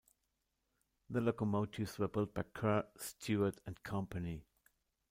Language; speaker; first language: English; non-native, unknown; German